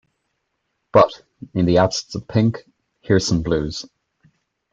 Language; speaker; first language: English; native; English